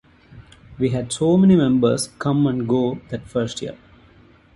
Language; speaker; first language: English; non-native, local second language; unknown